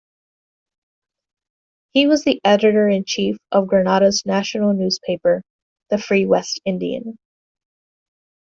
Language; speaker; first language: English; native; English